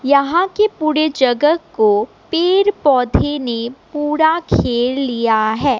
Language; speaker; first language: Hindi; non-native, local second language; Assamese